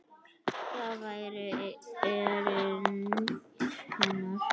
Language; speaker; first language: Icelandic; native; Icelandic